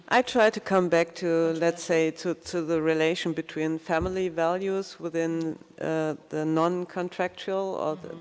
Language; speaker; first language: English; non-native, fluent; German